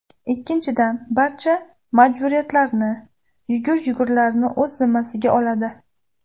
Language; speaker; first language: Uzbek; native; Uzbek